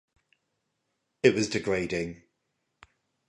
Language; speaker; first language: English; native; English